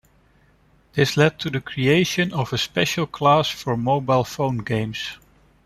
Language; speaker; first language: English; non-native, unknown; Dutch